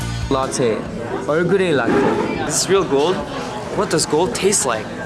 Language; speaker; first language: English; early bilingual, other home language; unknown